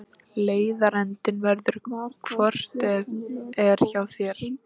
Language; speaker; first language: Icelandic; native; Icelandic